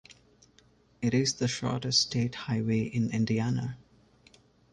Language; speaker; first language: English; non-native, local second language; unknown